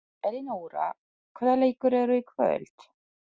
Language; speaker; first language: Icelandic; non-native, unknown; Polish